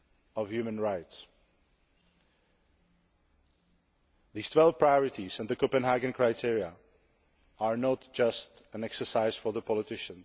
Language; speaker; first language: English; non-native, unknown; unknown